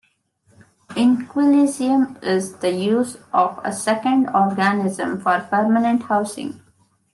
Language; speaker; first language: English; non-native, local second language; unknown